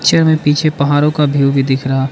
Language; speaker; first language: Hindi; early bilingual, other home language; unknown